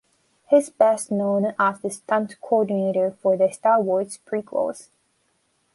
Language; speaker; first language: English; non-native, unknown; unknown